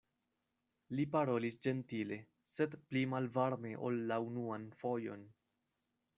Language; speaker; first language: Esperanto; non-native, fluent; Spanish